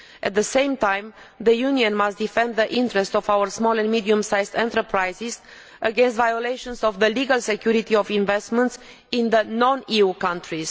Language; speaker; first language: English; non-native, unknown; Romanian